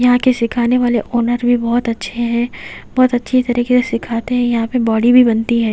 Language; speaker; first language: Hindi; native; Hindi